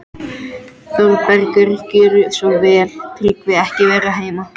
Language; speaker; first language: Icelandic; non-native, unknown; French